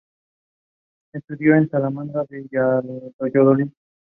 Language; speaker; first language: English; non-native, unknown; Spanish